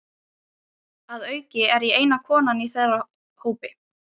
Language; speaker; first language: Icelandic; non-native, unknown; Ukrainian